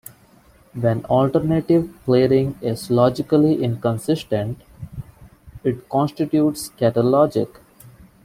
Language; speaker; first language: English; non-native, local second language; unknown